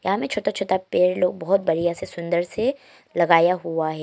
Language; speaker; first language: Hindi; non-native, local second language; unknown